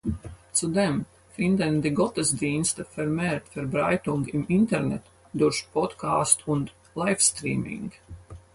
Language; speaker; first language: German; non-native, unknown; Latvian